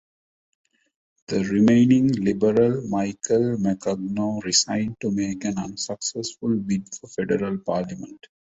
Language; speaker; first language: English; non-native, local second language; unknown